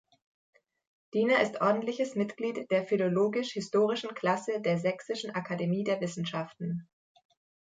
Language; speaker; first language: German; native; German